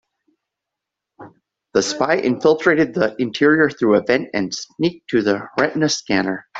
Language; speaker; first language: English; native; English